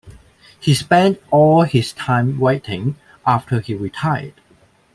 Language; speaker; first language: English; non-native, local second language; Cantonese